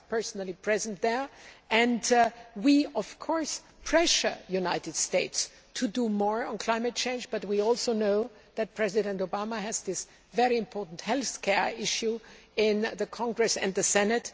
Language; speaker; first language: English; non-native, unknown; German